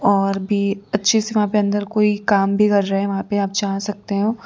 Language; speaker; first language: Hindi; non-native, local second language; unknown